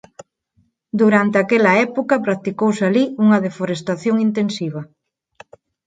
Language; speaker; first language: Galician; non-native, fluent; Spanish